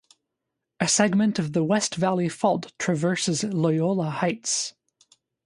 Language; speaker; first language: English; native; English